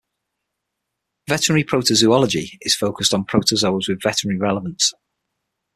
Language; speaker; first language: English; native; English